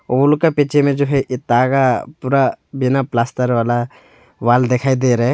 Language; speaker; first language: Hindi; early bilingual, other home language; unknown